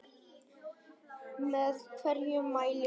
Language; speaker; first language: Icelandic; non-native, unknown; Vietnamese